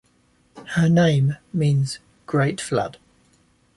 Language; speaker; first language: English; native; English